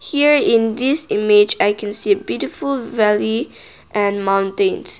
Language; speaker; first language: English; non-native, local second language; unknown